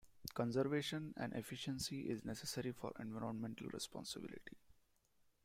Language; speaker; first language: English; non-native, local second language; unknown